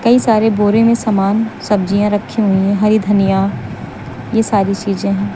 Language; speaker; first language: Hindi; native; Hindi